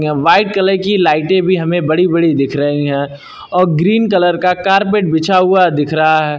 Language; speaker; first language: Hindi; native; Hindi